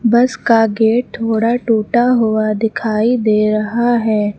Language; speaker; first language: Hindi; native; Hindi